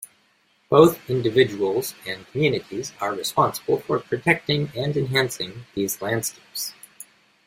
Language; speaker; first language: English; native; English